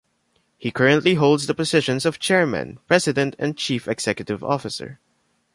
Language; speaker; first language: English; non-native, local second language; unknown